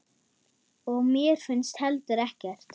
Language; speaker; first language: Icelandic; non-native, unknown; German